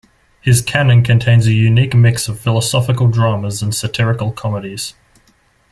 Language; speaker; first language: English; native; English